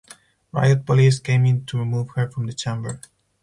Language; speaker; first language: English; non-native, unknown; Spanish